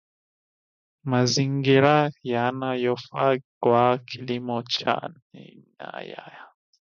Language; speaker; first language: English; non-native, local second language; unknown